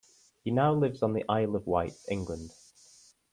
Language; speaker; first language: English; native; English